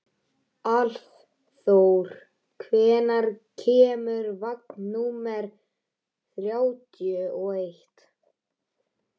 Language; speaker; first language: Icelandic; native; Icelandic